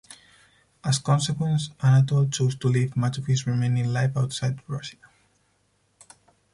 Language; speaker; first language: English; non-native, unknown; Spanish